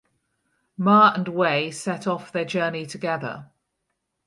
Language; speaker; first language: English; native; English